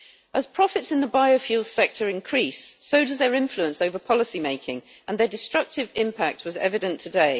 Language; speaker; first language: English; native; English